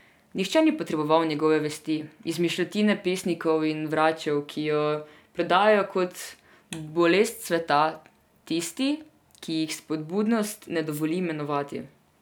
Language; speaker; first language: Slovenian; non-native, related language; Serbian